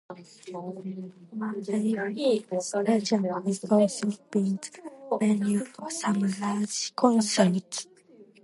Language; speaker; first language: English; non-native, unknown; Japanese